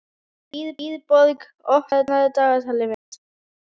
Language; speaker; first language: Icelandic; native; Icelandic